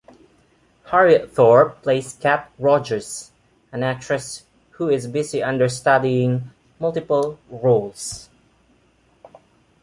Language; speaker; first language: English; non-native, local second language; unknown